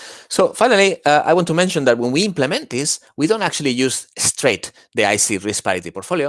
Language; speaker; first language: English; non-native, fluent; Spanish